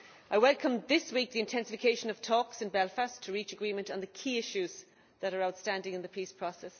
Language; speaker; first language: English; native; English